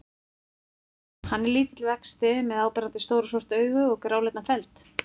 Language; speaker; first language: Icelandic; native; Icelandic